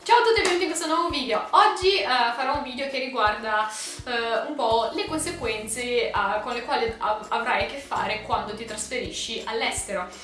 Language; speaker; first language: Italian; early bilingual, other home language; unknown